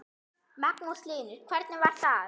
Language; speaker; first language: Icelandic; non-native, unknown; German